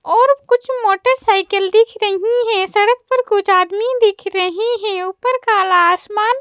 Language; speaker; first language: Hindi; native; Hindi